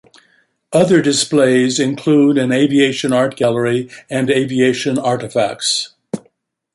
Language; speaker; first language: English; native; English